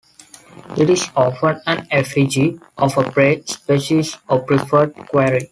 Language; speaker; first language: English; non-native, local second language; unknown